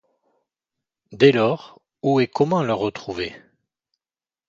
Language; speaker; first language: French; native; French